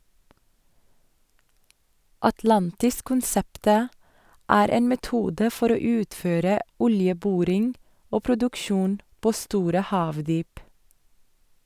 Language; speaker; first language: Norwegian; non-native, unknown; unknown